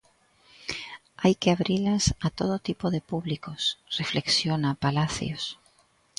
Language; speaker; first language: Galician; native; Galician